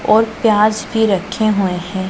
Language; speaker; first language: Hindi; non-native, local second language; Punjabi